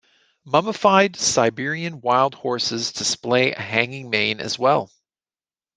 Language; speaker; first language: English; native; English